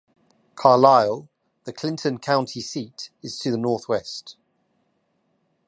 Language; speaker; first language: English; native; English